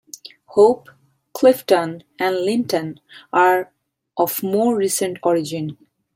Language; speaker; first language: English; non-native, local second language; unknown